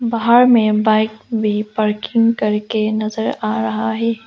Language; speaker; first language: Hindi; non-native, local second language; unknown